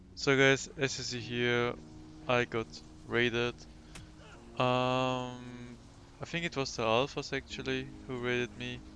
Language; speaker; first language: English; non-native, fluent; German